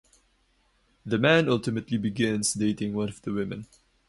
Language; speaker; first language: English; non-native, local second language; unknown